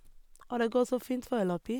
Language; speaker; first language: Norwegian; non-native, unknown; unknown